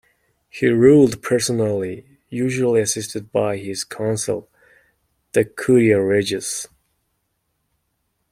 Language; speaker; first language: English; non-native, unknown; Mongolian